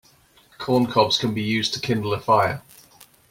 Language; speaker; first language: English; native; English